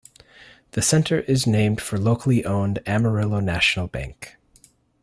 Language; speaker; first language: English; native; English